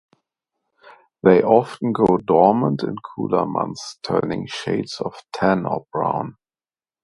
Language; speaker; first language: English; non-native, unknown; German